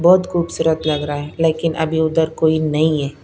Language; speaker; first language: Hindi; non-native, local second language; Punjabi